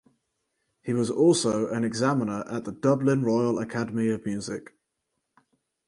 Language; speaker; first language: English; native; English